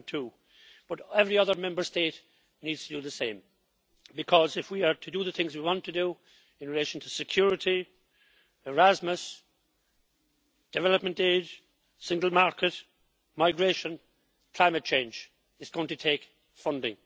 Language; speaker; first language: English; native; English